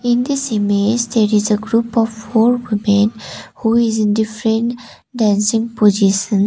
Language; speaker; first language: English; non-native, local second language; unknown